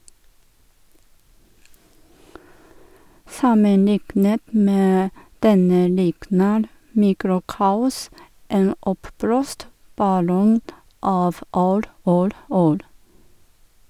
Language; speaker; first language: Norwegian; non-native, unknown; Japanese